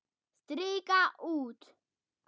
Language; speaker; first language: Icelandic; non-native, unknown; German